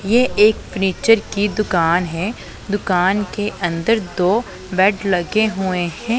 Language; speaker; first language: Hindi; non-native, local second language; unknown